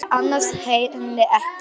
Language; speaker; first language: Icelandic; non-native, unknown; Polish